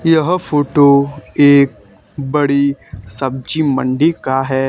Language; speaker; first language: Hindi; native; Hindi